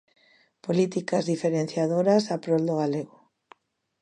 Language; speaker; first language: Galician; native; Galician